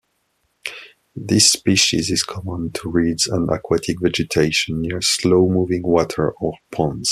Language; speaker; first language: English; non-native, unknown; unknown